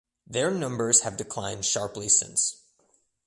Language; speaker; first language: English; native; English